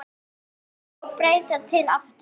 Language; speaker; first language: Icelandic; native; Icelandic